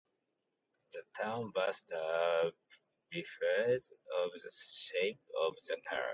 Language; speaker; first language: English; non-native, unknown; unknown